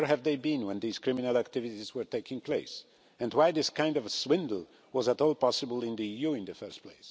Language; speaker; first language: English; non-native, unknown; Polish